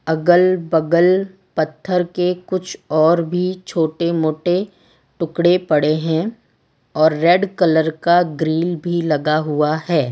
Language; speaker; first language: Hindi; non-native, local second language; Gujarati